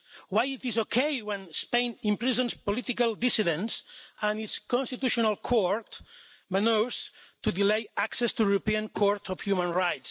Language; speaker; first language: English; non-native, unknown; Catalan